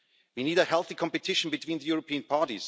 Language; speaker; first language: English; non-native, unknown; German